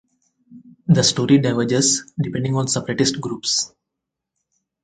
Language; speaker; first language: English; non-native, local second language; Telugu